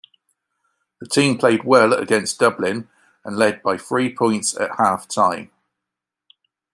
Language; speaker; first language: English; native; English